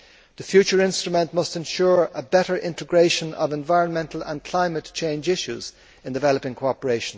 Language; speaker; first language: English; native; English